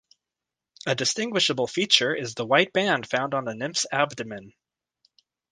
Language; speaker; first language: English; native; English